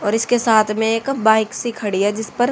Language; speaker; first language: Hindi; native; Hindi